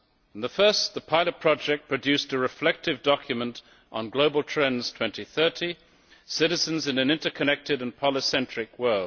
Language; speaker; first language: English; native; English